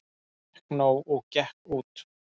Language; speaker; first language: Icelandic; native; Icelandic